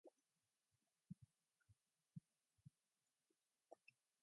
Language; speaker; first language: English; non-native, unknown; Mongolian